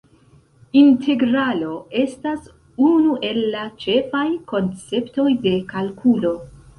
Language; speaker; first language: Esperanto; non-native, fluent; Central Kurdish